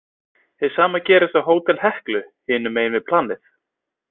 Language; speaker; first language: Icelandic; native; Icelandic